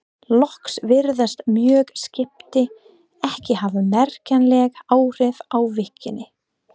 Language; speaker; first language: Icelandic; non-native, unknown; English